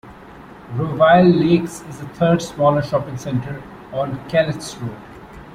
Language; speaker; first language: English; non-native, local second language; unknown